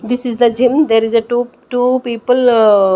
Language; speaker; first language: English; non-native, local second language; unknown